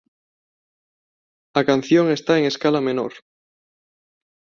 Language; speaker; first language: Galician; non-native, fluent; Spanish